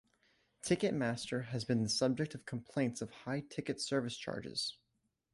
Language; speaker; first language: English; native; English